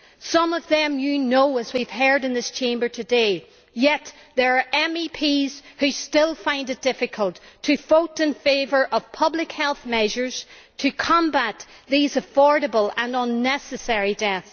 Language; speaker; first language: English; native; English